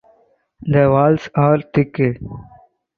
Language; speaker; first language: English; non-native, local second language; Tamil